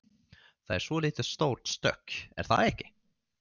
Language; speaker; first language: Icelandic; non-native, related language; Swedish